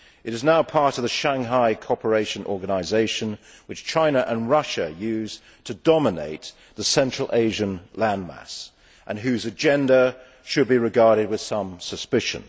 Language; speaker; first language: English; native; English